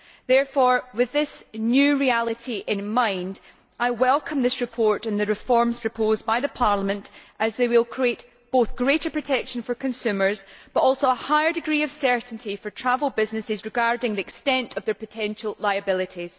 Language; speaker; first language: English; native; English